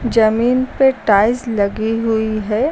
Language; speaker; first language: Hindi; native; Hindi